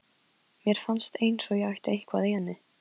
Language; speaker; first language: Icelandic; non-native, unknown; Polish